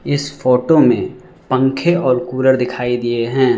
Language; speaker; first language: Hindi; non-native, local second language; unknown